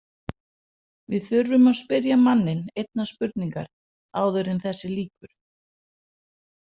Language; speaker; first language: Icelandic; non-native, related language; Danish